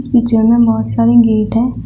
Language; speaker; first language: Hindi; native; Hindi